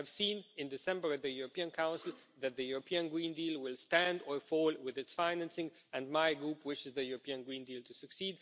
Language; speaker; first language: English; non-native, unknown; Romanian